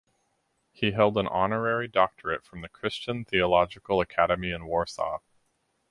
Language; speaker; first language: English; native; English